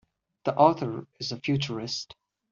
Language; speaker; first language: English; non-native, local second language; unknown